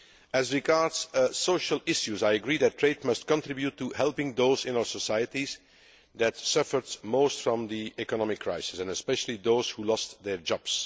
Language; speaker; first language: English; non-native, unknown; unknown